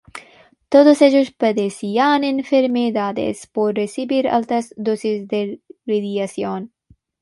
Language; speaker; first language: Spanish; non-native, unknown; Bangla